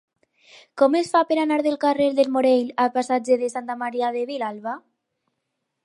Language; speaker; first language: Catalan; non-native, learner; Spanish